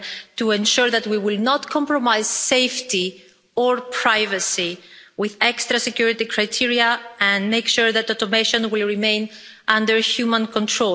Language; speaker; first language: English; non-native, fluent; Greek